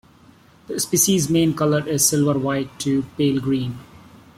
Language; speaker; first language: English; non-native, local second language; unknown